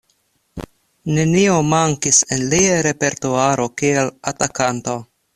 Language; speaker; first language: Esperanto; non-native, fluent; Russian